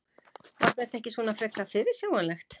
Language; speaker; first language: Icelandic; native; Icelandic